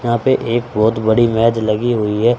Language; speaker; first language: Hindi; native; Hindi